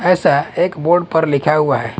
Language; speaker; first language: Hindi; non-native, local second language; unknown